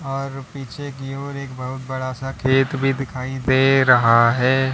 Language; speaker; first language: Hindi; native; Hindi